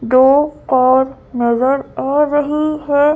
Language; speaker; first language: Hindi; native; Hindi